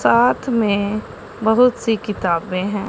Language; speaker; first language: Hindi; non-native, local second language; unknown